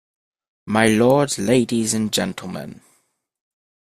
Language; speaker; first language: English; native; English